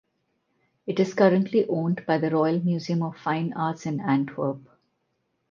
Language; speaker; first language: English; non-native, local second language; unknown